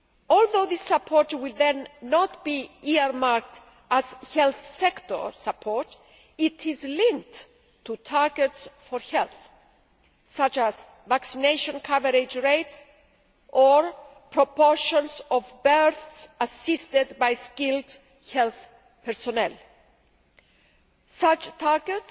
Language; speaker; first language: English; non-native, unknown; Greek